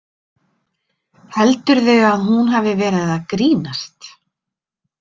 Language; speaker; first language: Icelandic; native; Icelandic